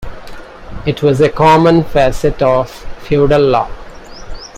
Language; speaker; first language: English; non-native, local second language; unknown